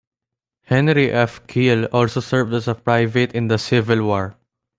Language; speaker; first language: English; non-native, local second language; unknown